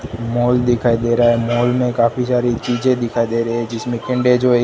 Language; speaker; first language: Hindi; non-native, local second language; Gujarati